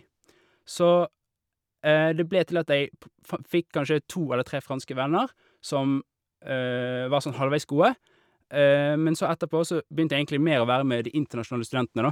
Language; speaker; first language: Norwegian; native; Norwegian